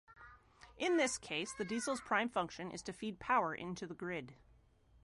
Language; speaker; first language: English; native; English